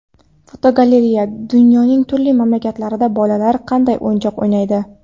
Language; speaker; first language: Uzbek; non-native, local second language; Kara-Kalpak